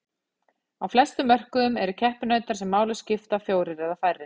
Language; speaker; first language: Icelandic; native; Icelandic